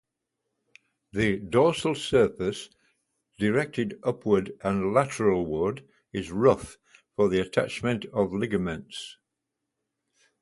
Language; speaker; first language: English; native; English